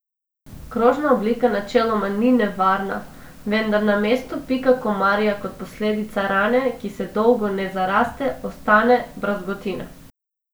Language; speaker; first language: Slovenian; non-native, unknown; Macedonian